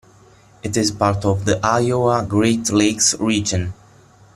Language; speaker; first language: English; non-native, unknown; Italian